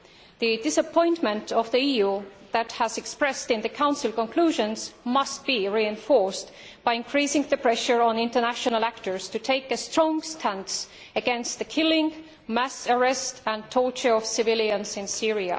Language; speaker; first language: English; non-native, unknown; Estonian